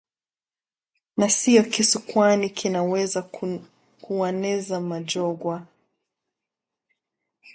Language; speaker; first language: English; native; English